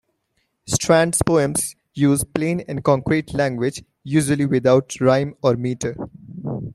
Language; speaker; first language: English; non-native, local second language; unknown